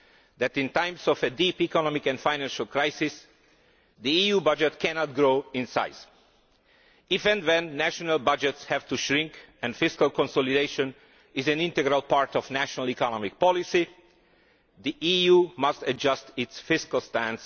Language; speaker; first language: English; non-native, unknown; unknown